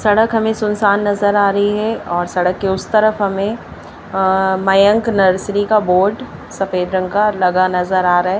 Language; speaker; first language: Hindi; native; Hindi